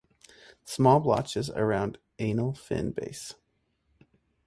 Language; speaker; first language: English; native; English